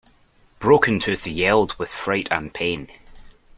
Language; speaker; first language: English; native; English